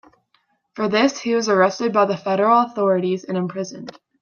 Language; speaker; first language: English; native; English